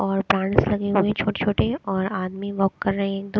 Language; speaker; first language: Hindi; native; Hindi